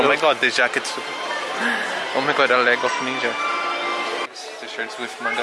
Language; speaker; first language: English; non-native, fluent; Portuguese